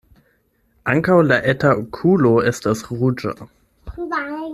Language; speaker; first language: Esperanto; non-native, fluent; German